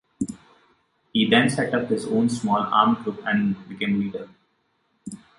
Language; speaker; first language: English; non-native, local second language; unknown